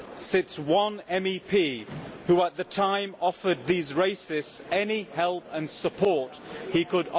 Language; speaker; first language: English; native; English